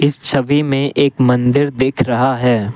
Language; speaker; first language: Hindi; non-native, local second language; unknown